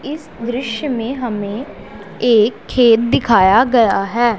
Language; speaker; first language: Hindi; non-native, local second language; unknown